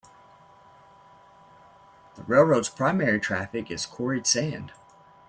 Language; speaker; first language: English; native; English